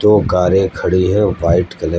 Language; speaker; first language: Hindi; native; Hindi